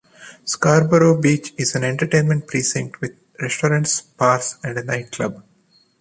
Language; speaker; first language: English; non-native, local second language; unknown